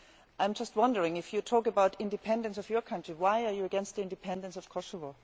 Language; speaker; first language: English; non-native, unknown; German